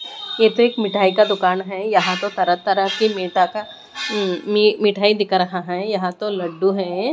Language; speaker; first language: Hindi; non-native, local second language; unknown